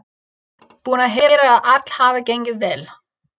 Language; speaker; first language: Icelandic; non-native, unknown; English